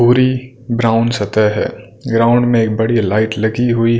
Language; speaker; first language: Hindi; non-native, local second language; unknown